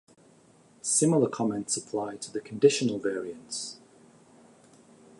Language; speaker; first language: English; native; English